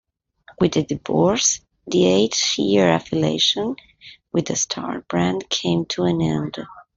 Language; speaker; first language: English; non-native, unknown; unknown